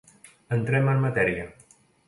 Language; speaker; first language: Catalan; native; Catalan